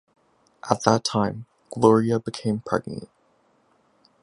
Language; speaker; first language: English; native; English